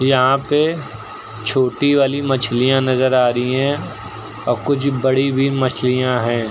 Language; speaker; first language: Hindi; native; Hindi